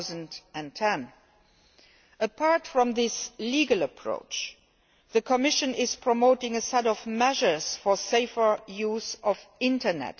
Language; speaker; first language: English; non-native, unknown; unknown